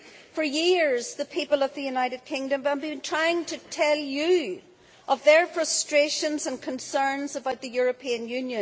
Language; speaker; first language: English; native; English